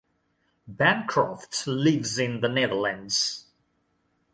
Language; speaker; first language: English; non-native, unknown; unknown